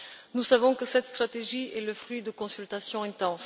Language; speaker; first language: French; non-native, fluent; Bulgarian